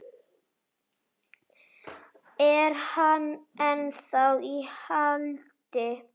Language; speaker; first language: Icelandic; native; Icelandic